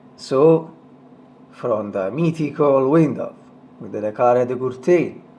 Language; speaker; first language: English; non-native, fluent; Italian